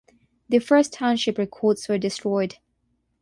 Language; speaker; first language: English; non-native, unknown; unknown